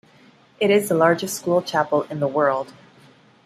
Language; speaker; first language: English; non-native, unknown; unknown